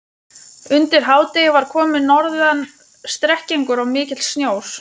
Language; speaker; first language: Icelandic; non-native, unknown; Lithuanian